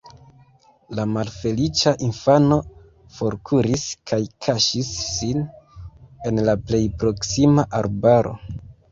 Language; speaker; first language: Esperanto; non-native, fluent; Kinyarwanda